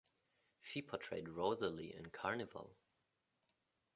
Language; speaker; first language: English; non-native, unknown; German